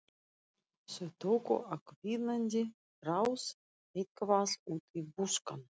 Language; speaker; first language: Icelandic; non-native, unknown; Russian